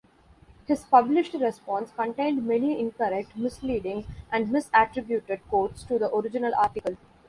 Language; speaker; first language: English; non-native, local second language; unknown